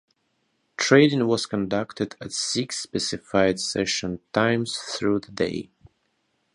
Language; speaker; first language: English; non-native, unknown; Russian